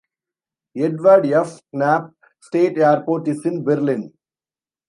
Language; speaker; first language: English; non-native, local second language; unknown